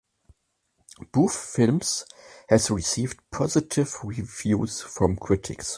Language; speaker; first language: English; non-native, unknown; German